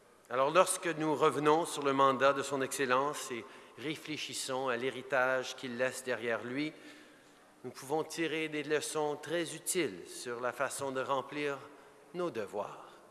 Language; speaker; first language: French; early bilingual, heritage; French